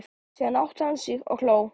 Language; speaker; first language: Icelandic; non-native, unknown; Polish